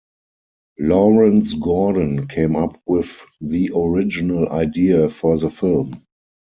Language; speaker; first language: English; non-native, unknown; German